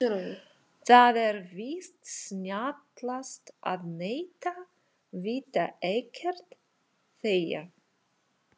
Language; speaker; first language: Icelandic; non-native, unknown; Russian